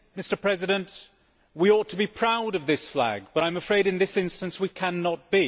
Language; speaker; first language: English; native; English